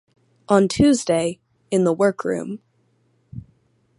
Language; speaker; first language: English; native; English